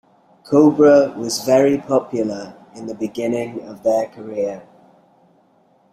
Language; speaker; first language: English; native; English